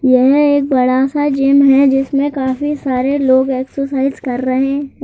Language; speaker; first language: Hindi; native; Hindi